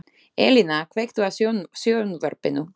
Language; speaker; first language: Icelandic; non-native, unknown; Slovak